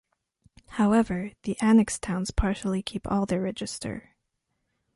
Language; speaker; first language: English; non-native, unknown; French